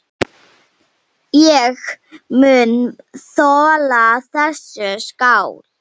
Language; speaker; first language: Icelandic; non-native, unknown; Slovenian